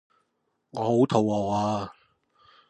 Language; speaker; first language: Cantonese; non-native, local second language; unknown